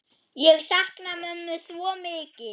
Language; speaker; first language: Icelandic; non-native, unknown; German